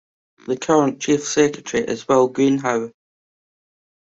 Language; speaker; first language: English; native; English